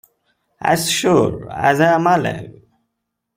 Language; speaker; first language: English; non-native, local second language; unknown